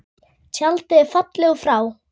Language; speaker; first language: Icelandic; native; Icelandic